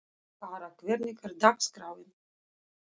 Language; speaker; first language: Icelandic; non-native, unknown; Russian